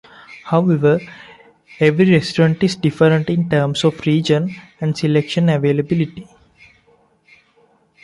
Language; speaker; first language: English; non-native, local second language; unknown